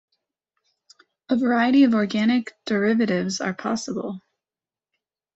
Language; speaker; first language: English; native; English